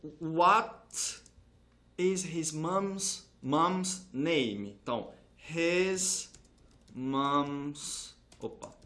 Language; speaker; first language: English; non-native, fluent; Portuguese